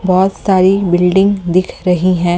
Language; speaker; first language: Hindi; native; Hindi